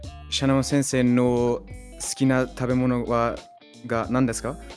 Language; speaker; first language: Japanese; non-native, learner; German